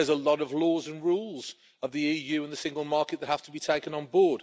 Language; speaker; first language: English; native; English